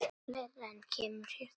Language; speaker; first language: Icelandic; non-native, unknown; Latvian